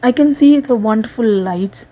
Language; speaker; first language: English; non-native, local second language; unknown